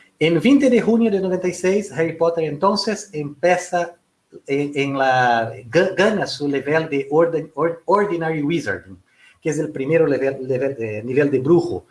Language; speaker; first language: Spanish; non-native, related language; Portuguese